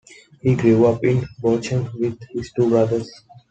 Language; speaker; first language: English; non-native, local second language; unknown